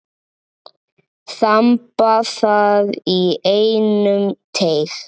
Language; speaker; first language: Icelandic; native; Icelandic